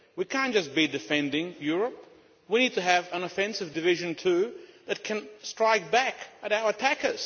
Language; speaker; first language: English; non-native, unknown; Lithuanian